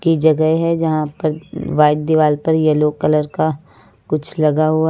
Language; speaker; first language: Hindi; native; Hindi